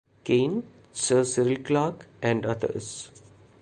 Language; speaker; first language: English; non-native, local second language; Malayalam